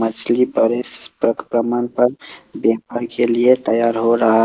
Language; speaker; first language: Hindi; non-native, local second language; Assamese